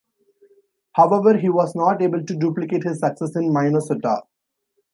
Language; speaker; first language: English; non-native, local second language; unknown